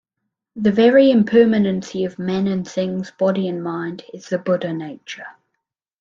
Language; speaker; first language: English; native; English